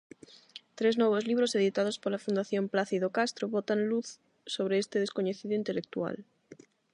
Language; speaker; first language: Galician; non-native, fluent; Spanish